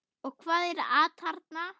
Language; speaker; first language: Icelandic; non-native, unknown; German